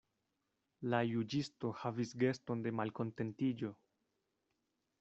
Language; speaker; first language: Esperanto; non-native, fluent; Spanish